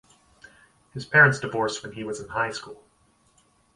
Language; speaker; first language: English; native; English